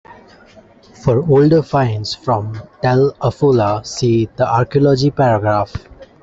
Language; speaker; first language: English; non-native, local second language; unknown